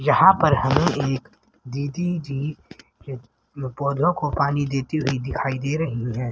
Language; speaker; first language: Hindi; native; Hindi